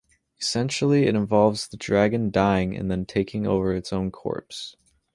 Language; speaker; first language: English; native; English